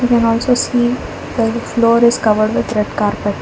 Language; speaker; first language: English; non-native, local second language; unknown